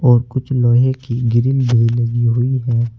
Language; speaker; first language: Hindi; native; Hindi